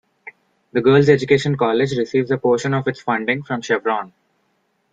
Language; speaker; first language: English; non-native, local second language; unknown